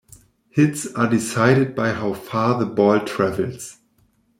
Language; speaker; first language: English; non-native, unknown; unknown